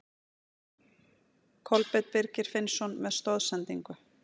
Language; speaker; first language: Icelandic; native; Icelandic